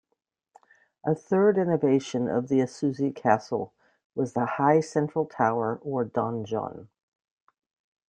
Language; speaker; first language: English; native; English